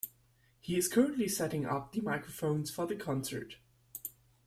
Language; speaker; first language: English; non-native, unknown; German